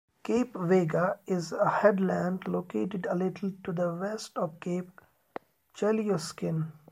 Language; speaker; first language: English; non-native, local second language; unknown